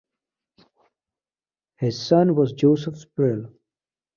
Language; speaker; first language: English; native; English